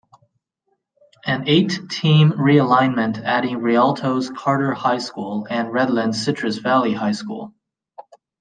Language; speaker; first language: English; native; English